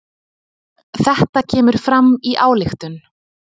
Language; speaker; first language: Icelandic; native; Icelandic